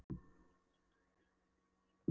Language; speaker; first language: Icelandic; non-native, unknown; Polish